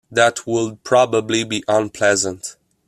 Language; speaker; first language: English; non-native, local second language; French